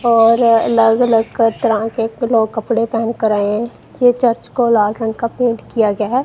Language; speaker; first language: Hindi; non-native, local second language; Punjabi